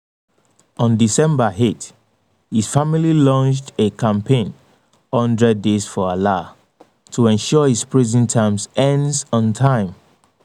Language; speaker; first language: English; non-native, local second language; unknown